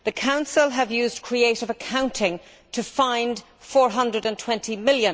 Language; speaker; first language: English; native; English